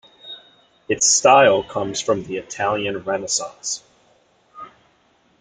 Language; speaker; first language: English; native; English